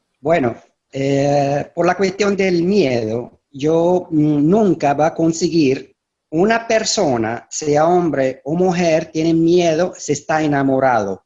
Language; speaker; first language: Spanish; non-native, fluent; Arabic